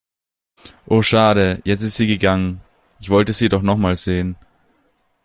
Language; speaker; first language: German; native; German